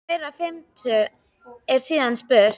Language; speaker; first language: Icelandic; native; Icelandic